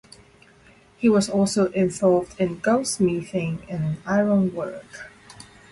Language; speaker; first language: English; non-native, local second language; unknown